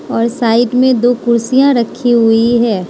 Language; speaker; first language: Hindi; non-native, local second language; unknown